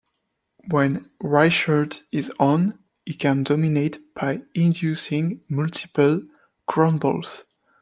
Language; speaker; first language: English; non-native, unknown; French